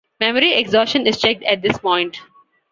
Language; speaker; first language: English; non-native, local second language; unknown